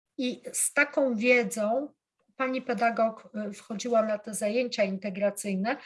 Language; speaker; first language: Polish; native; Polish